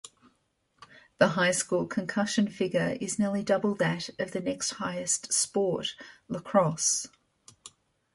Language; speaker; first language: English; native; English